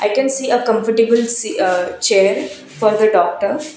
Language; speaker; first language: English; non-native, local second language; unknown